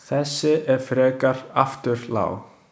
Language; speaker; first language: Icelandic; non-native, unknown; Chinese